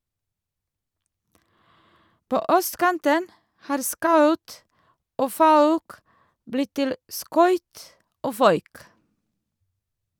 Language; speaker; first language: Norwegian; non-native, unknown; Serbian